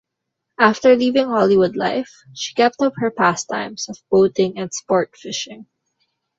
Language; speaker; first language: English; non-native, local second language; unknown